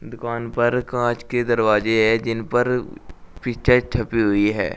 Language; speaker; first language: Hindi; native; Hindi